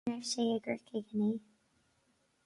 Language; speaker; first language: Irish; non-native, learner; English